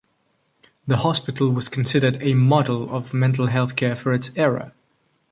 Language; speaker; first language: English; non-native, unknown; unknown